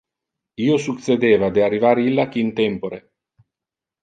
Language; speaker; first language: Interlingua; non-native, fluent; Italian